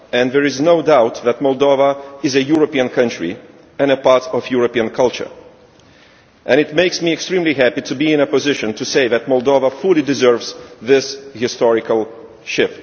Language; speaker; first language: English; non-native, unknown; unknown